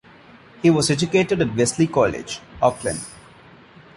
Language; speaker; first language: English; non-native, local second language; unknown